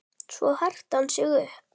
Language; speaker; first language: Icelandic; native; Icelandic